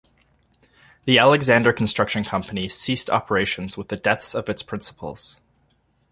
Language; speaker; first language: English; native; English